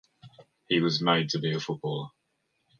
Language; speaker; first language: English; native; English